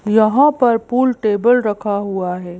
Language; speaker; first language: Hindi; native; Hindi